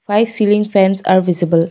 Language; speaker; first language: English; non-native, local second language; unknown